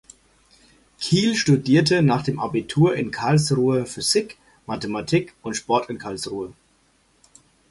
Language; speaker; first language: German; native; German